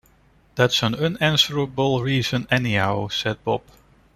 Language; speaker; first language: English; non-native, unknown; Dutch